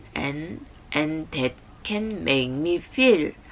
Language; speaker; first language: English; non-native, learner; Korean